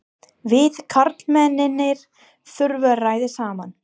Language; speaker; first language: Icelandic; non-native, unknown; English